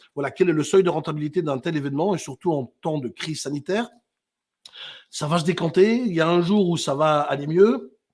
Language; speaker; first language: French; native; French